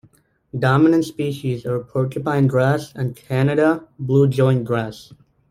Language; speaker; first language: English; native; English